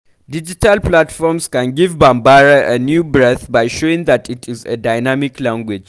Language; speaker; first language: English; non-native, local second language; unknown